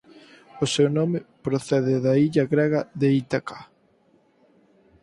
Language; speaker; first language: Galician; native; Galician